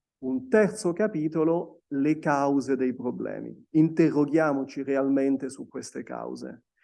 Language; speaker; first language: Italian; non-native, fluent; French